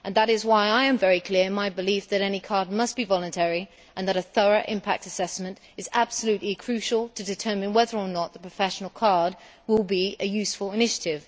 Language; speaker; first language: English; native; English